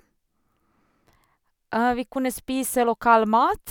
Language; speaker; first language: Norwegian; non-native, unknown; Serbian